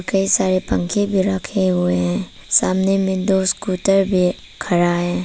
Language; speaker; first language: Hindi; early bilingual, other home language; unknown